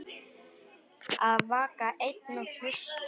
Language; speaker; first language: Icelandic; non-native, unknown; Polish